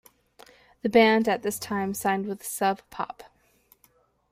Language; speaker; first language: English; native; English